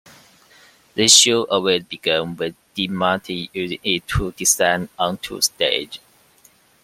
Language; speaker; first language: English; non-native, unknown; Chinese